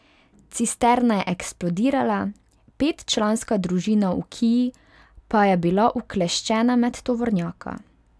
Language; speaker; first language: Slovenian; non-native, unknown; Hungarian